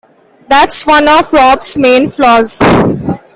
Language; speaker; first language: English; non-native, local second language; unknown